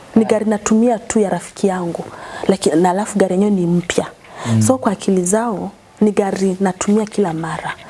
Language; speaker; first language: Swahili; non-native, local second language; Kamba